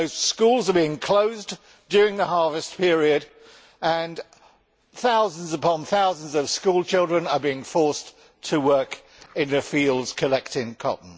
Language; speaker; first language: English; native; English